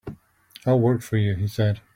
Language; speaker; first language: English; native; English